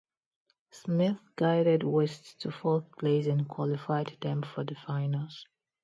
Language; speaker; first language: English; non-native, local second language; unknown